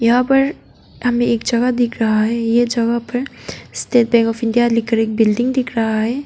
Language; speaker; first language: Hindi; non-native, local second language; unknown